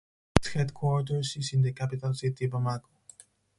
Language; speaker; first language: English; non-native, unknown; Spanish